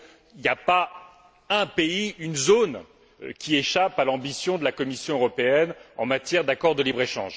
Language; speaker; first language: French; native; French